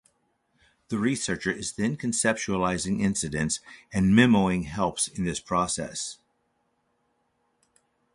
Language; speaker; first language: English; native; English